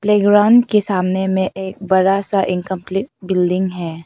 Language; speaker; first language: Hindi; non-native, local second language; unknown